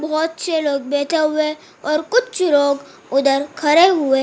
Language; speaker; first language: Hindi; native; Hindi